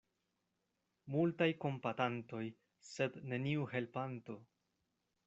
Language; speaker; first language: Esperanto; non-native, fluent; Spanish